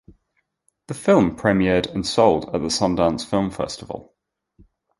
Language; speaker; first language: English; native; English